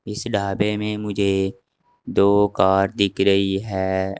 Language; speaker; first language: Hindi; native; Hindi